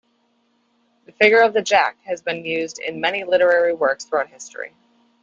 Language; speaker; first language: English; native; English